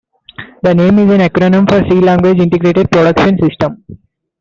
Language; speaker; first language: English; non-native, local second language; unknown